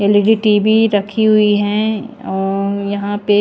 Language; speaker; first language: Hindi; non-native, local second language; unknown